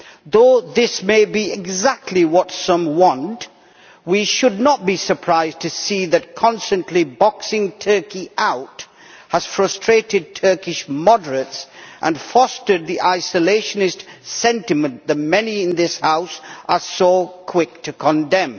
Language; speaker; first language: English; native; English